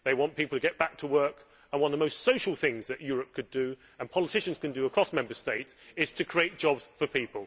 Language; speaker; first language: English; native; English